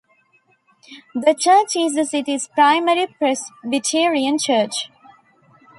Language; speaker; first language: English; non-native, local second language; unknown